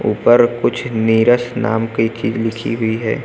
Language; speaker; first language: Hindi; native; Hindi